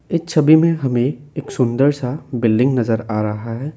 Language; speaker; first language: Hindi; non-native, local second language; Assamese